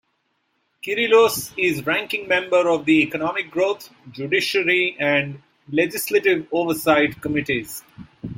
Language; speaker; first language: English; non-native, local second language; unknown